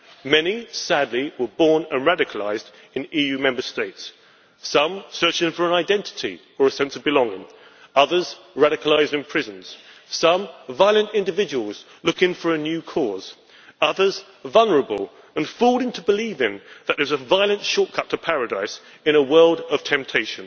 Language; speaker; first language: English; native; English